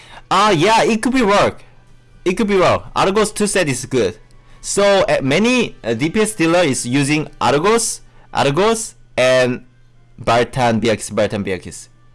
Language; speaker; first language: English; non-native, learner; Korean